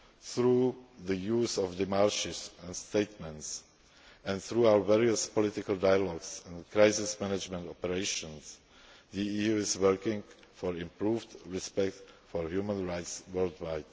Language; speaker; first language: English; non-native, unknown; Czech